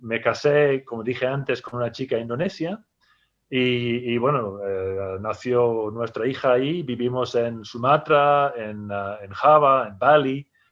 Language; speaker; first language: Spanish; non-native, fluent; English